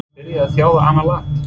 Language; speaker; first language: Icelandic; non-native, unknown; English